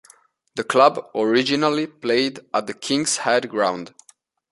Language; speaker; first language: English; non-native, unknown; Italian